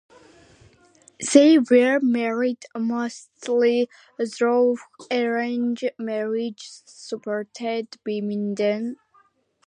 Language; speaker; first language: English; non-native, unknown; Georgian